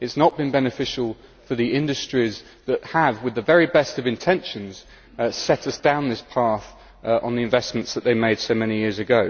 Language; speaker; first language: English; native; English